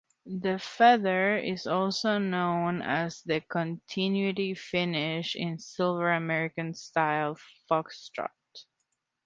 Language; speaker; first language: English; non-native, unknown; Spanish